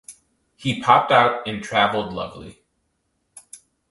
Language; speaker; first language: English; native; English